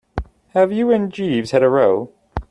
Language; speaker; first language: English; native; English